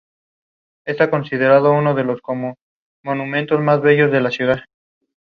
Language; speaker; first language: English; non-native, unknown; Spanish